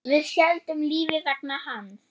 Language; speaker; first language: Icelandic; non-native, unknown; German